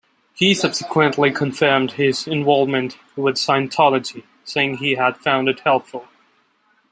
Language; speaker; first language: English; non-native, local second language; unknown